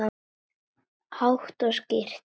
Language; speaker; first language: Icelandic; non-native, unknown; Latvian